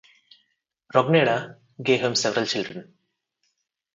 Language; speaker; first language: English; non-native, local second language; Telugu